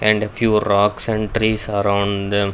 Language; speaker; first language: English; non-native, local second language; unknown